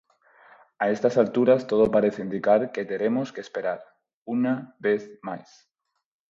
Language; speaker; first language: Galician; non-native, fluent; Spanish